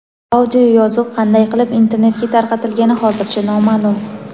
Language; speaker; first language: Uzbek; native; Uzbek